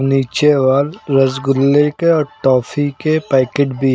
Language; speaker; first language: Hindi; native; Hindi